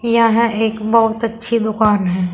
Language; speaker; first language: Hindi; native; Hindi